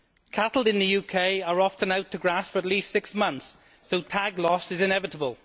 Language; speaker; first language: English; native; English